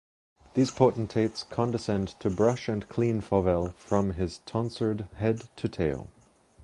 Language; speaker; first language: English; native; English